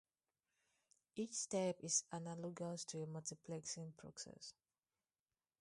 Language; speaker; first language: English; non-native, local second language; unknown